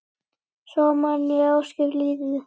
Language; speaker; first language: Icelandic; native; Icelandic